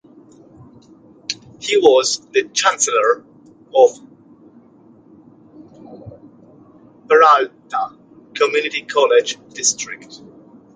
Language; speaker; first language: English; non-native, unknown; Polish